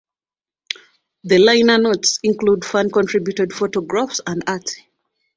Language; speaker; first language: English; non-native, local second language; Ganda